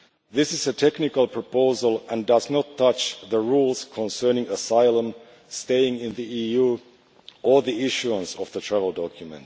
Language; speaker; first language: English; non-native, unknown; Finnish